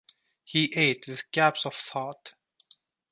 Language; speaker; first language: English; non-native, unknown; Turkish